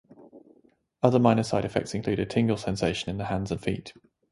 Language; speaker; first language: English; native; English